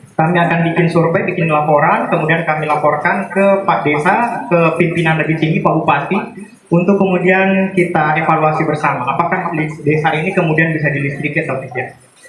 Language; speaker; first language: Indonesian; native; Indonesian